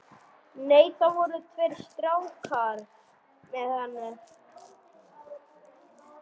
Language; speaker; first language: Icelandic; non-native, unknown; German